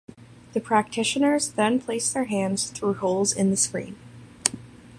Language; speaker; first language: English; native; English